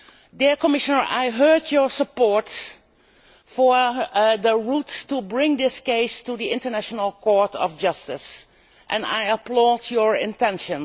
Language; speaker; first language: English; non-native, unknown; Dutch